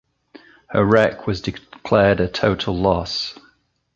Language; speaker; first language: English; native; English